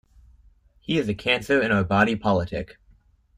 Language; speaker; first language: English; native; English